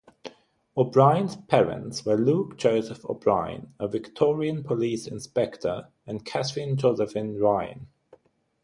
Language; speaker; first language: English; non-native, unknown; German